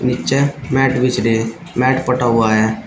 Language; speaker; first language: Hindi; native; Hindi